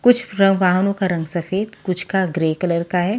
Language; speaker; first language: Hindi; native; Hindi